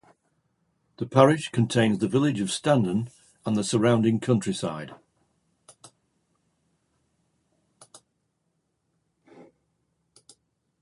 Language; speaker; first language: English; native; English